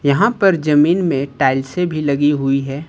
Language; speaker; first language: Hindi; native; Hindi